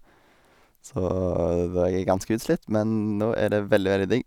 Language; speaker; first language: Norwegian; native; Norwegian